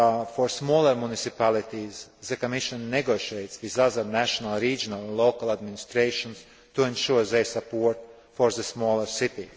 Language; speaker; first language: English; non-native, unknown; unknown